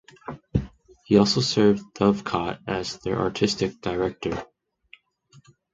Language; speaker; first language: English; non-native, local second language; Chinese